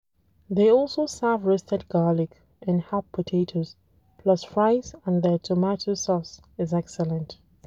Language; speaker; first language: English; non-native, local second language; Hausa